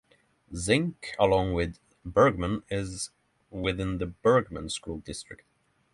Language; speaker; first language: English; non-native, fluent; Norwegian